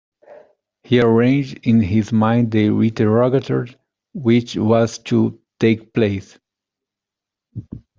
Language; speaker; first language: English; native; English